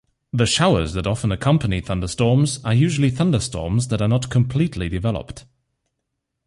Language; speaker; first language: English; non-native, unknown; German